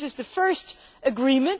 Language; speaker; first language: English; non-native, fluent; Dutch